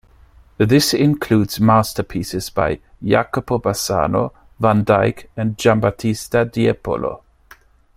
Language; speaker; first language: English; non-native, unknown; German